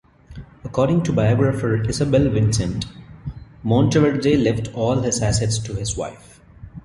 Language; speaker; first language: English; non-native, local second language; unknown